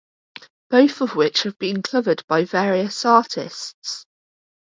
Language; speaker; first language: English; native; English